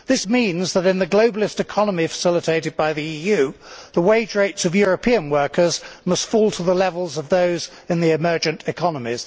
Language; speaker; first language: English; native; English